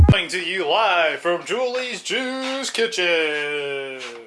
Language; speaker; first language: English; native; English